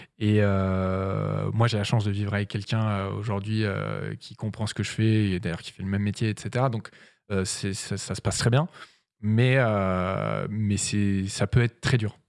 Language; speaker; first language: French; native; French